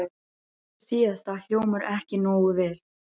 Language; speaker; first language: Icelandic; non-native, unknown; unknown